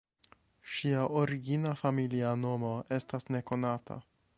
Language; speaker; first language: Esperanto; non-native, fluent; English